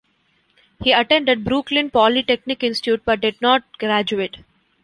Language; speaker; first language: English; non-native, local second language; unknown